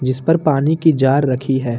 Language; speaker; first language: Hindi; native; Hindi